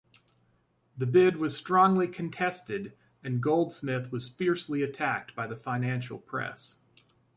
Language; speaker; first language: English; native; English